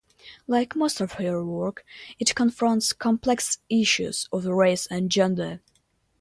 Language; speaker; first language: English; non-native, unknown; Russian